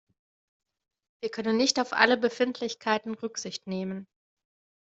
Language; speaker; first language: German; native; German